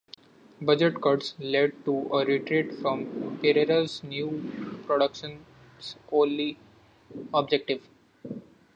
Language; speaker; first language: English; non-native, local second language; Marathi